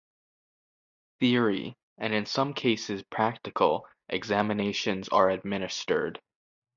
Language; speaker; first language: English; native; English